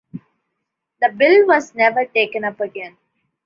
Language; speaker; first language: English; non-native, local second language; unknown